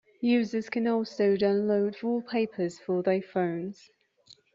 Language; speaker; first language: English; non-native, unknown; Persian